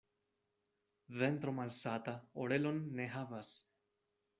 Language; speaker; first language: Esperanto; non-native, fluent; Spanish